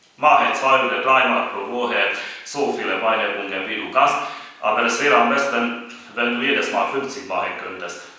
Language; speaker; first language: German; non-native, learner; Hungarian